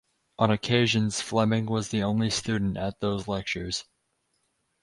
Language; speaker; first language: English; native; English